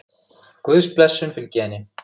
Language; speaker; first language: Icelandic; native; Icelandic